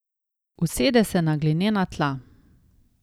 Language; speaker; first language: Slovenian; native; Slovenian